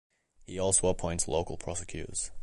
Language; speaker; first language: English; native; English